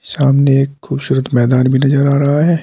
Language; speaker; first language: Hindi; native; Hindi